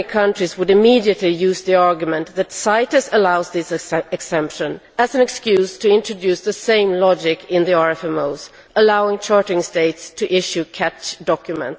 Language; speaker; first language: English; non-native, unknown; Swedish